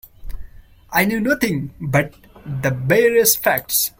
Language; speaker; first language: English; non-native, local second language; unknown